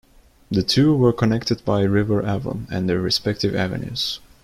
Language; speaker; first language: English; non-native, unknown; Turkish